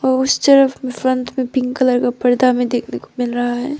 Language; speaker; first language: Hindi; non-native, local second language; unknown